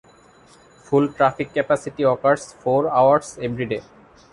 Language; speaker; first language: English; non-native, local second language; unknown